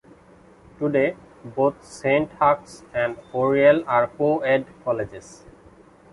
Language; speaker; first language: English; non-native, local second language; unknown